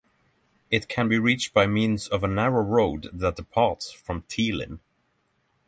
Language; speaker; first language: English; non-native, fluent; Norwegian